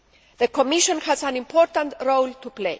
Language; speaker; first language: English; non-native, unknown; Greek